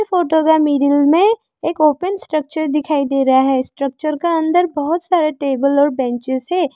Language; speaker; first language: Hindi; early bilingual, other home language; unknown